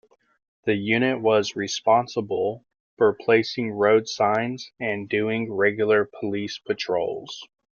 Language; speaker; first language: English; native; English